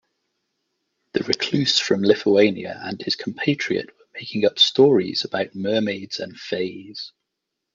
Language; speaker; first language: English; native; English